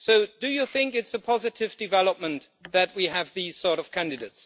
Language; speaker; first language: English; non-native, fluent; German